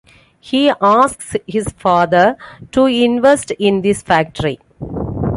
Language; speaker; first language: English; non-native, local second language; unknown